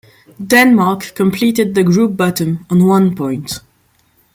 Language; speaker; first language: English; non-native, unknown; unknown